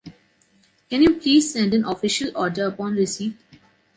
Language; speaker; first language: English; non-native, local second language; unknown